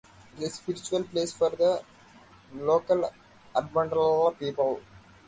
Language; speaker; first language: English; non-native, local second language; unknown